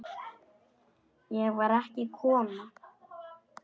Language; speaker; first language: Icelandic; non-native, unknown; Polish